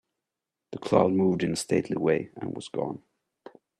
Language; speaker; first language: English; non-native, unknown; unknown